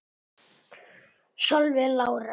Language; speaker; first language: Icelandic; non-native, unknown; Italian